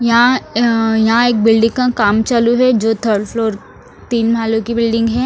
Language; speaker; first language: Hindi; non-native, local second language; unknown